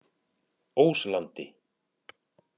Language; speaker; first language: Icelandic; native; Icelandic